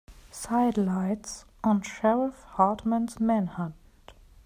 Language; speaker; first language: English; non-native, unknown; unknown